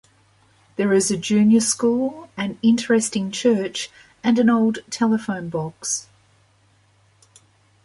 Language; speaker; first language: English; native; English